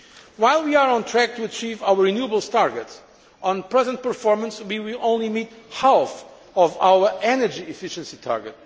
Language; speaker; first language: English; non-native, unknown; Portuguese